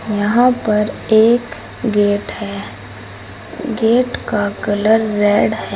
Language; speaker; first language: Hindi; native; Hindi